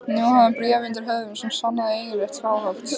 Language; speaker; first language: Icelandic; native; Icelandic